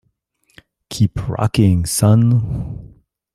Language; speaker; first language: English; non-native, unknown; French